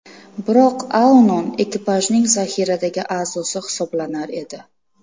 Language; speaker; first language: Uzbek; native; Uzbek